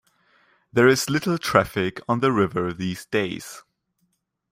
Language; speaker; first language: English; non-native, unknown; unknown